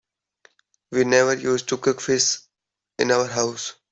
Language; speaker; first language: English; non-native, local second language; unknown